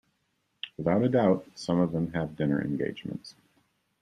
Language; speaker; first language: English; native; English